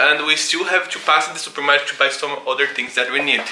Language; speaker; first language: English; non-native, learner; Portuguese